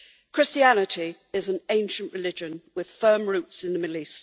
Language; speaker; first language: English; native; English